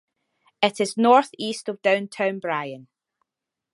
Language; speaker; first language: English; native; English